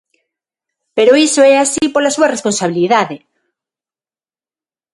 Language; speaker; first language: Galician; non-native, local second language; Spanish